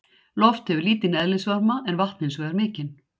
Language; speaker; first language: Icelandic; native; Icelandic